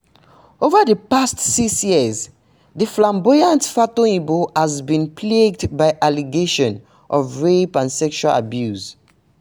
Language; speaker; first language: English; non-native, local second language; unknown